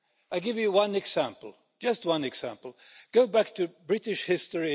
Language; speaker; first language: English; non-native, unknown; Finnish